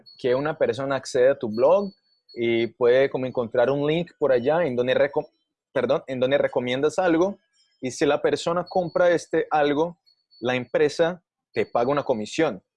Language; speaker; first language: Spanish; non-native, fluent; Portuguese